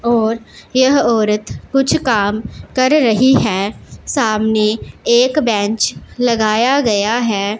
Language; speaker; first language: Hindi; non-native, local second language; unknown